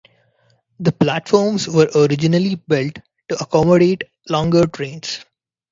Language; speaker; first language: English; non-native, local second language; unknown